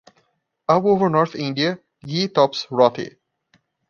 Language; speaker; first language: English; non-native, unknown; Portuguese